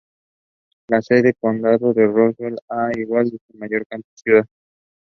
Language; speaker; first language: English; non-native, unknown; Spanish